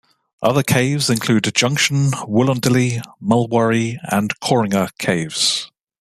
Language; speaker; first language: English; native; English